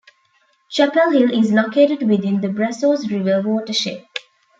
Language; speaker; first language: English; non-native, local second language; Tamil